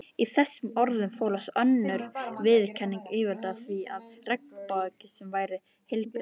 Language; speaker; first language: Icelandic; native; Icelandic